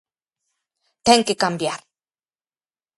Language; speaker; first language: Galician; native; Galician